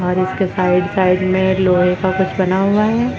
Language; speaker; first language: Hindi; native; Hindi